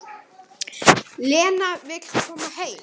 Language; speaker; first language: Icelandic; native; Icelandic